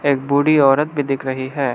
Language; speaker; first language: Hindi; non-native, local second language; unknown